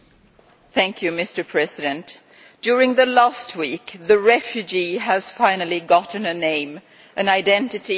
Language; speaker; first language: English; non-native, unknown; Swedish